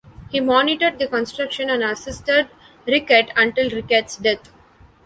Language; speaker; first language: English; non-native, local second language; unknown